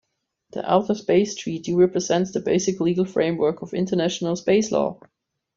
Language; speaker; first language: English; non-native, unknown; German